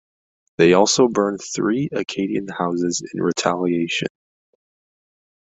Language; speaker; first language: English; native; English